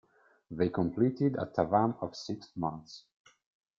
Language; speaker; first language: English; non-native, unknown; Italian